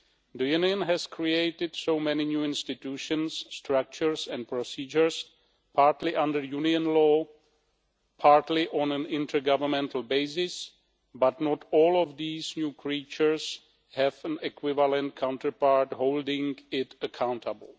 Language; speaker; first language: English; non-native, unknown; Czech